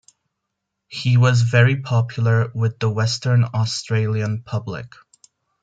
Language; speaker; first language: English; non-native, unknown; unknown